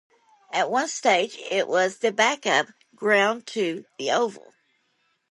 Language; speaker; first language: English; native; English